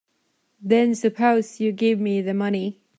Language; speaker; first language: English; native; English